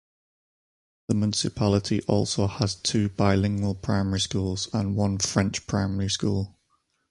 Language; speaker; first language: English; native; English